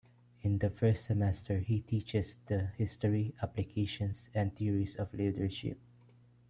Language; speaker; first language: English; non-native, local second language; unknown